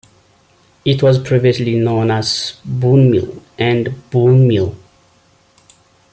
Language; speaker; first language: English; non-native, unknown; Amharic